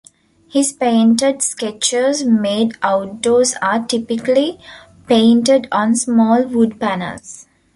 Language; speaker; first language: English; non-native, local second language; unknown